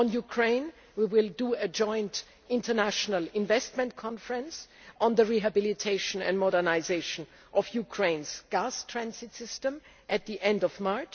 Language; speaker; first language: English; native; English